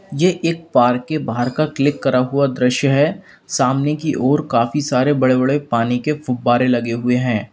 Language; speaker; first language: Hindi; native; Hindi